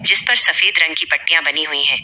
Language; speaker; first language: Hindi; native; Hindi